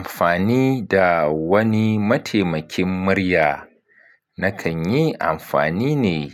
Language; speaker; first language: Hausa; native; Hausa